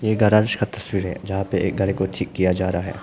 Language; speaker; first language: Hindi; non-native, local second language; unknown